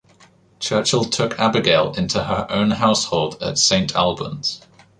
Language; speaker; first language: English; native; English